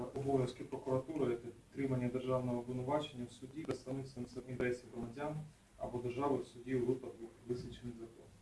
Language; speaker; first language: Ukrainian; non-native, local second language; Russian